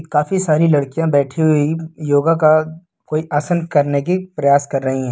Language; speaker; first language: Hindi; native; Hindi